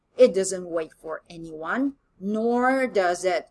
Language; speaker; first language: English; non-native, fluent; Chinese